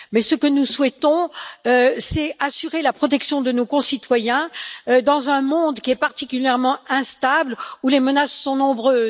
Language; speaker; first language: French; native; French